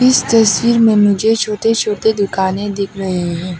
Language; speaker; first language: Hindi; non-native, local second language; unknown